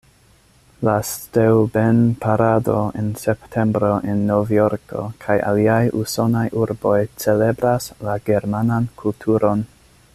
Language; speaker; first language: Esperanto; non-native, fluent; English